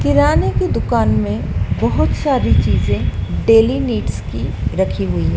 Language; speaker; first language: Hindi; native; Hindi